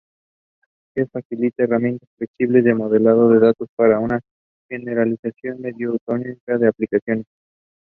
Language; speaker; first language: English; non-native, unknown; Spanish